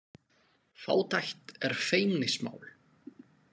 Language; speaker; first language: Icelandic; non-native, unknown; Slovak